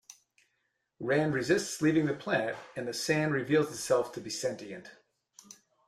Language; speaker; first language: English; native; English